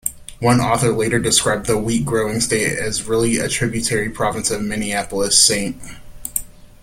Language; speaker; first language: English; native; English